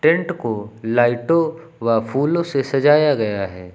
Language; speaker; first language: Hindi; native; Hindi